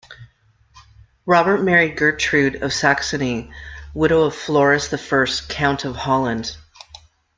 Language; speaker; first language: English; native; English